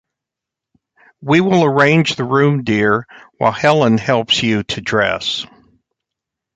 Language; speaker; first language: English; native; English